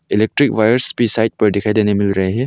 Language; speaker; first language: Hindi; non-native, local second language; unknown